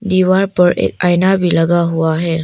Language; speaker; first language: Hindi; non-native, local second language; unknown